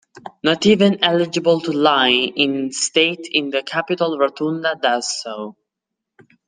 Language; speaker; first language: English; non-native, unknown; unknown